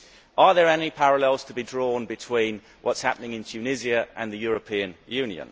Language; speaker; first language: English; native; English